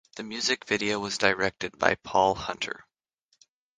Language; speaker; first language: English; native; English